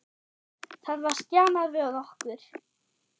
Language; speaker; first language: Icelandic; non-native, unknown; German